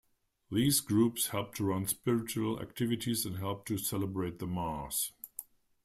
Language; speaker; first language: English; non-native, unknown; German